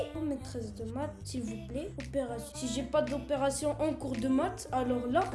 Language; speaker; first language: French; native; French